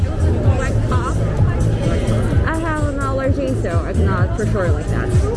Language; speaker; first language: English; non-native, learner; Korean